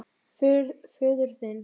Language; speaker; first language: Icelandic; native; Icelandic